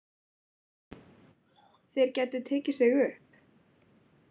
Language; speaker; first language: Icelandic; native; Icelandic